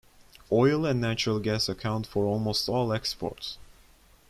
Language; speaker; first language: English; non-native, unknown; Turkish